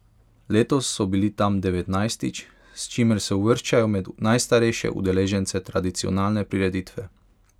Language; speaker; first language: Slovenian; non-native, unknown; Hungarian